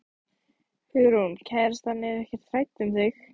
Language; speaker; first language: Icelandic; native; Icelandic